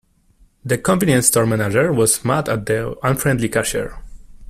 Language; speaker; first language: English; non-native, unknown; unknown